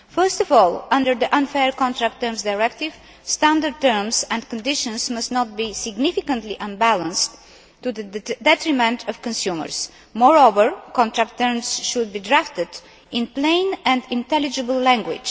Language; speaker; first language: English; non-native, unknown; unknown